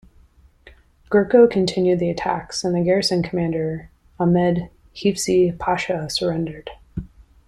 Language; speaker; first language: English; native; English